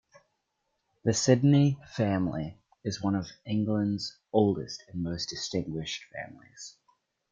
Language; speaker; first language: English; native; English